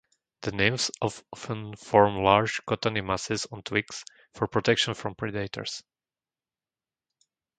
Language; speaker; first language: English; non-native, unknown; Slovak